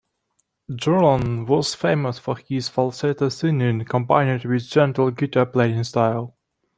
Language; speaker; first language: English; non-native, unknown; Russian